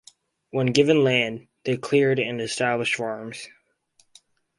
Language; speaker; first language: English; native; English